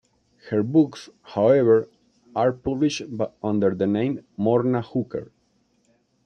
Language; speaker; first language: English; non-native, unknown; Spanish